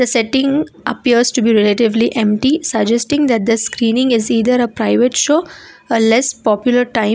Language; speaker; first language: English; non-native, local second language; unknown